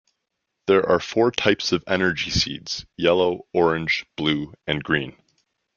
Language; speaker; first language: English; native; English